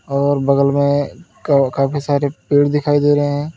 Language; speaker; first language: Hindi; native; Hindi